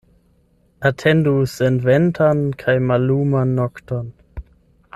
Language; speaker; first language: Esperanto; non-native, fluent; German